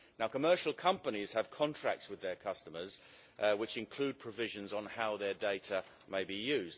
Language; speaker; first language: English; native; English